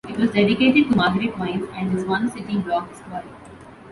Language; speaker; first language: English; non-native, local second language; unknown